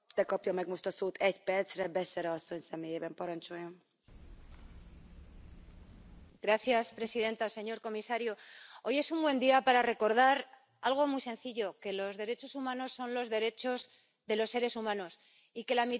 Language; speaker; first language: Spanish; native; Spanish